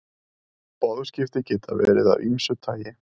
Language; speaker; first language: Icelandic; native; Icelandic